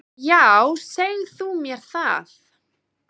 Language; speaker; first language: Icelandic; native; Icelandic